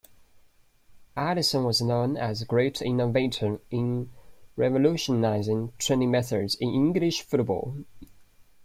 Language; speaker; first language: English; non-native, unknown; Chinese